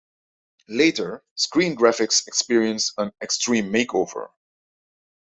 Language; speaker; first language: English; non-native, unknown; Dutch